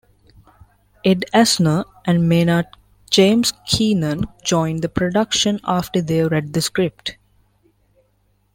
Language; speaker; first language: English; non-native, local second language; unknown